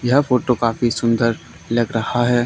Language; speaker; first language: Hindi; native; Hindi